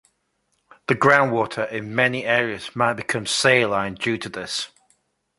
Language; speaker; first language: English; native; English